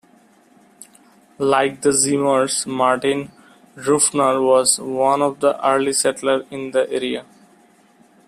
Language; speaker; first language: English; non-native, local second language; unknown